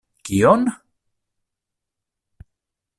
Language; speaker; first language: Esperanto; non-native, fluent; Italian